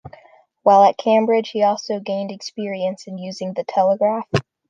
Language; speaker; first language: English; native; English